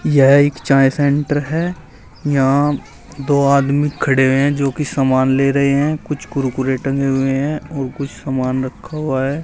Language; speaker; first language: Hindi; native; Hindi